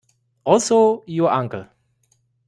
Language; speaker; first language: English; non-native, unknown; German